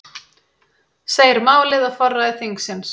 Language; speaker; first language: Icelandic; native; Icelandic